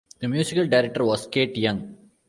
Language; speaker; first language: English; non-native, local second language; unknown